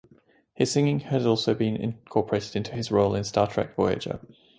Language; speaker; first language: English; native; English